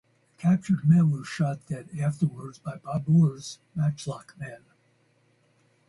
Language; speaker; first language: English; native; English